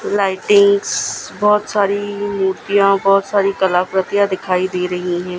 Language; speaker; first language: Hindi; non-native, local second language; Gujarati